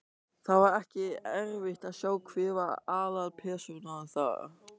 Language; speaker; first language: Icelandic; non-native, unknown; German